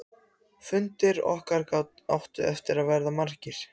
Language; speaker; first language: Icelandic; non-native, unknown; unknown